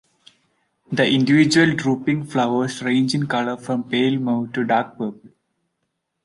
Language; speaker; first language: English; non-native, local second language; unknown